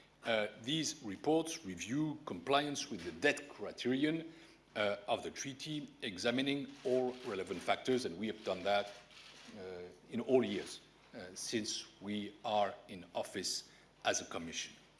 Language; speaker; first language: English; non-native, fluent; French